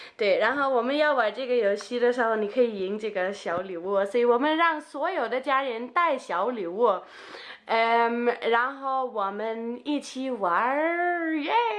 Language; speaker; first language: Chinese; non-native, learner; Danish